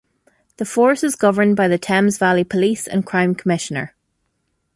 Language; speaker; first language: English; native; English